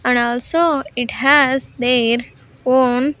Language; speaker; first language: English; non-native, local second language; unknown